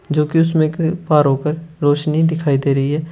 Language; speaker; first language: Hindi; native; Hindi